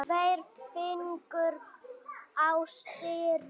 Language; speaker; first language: Icelandic; native; Icelandic